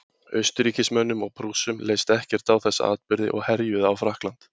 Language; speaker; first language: Icelandic; native; Icelandic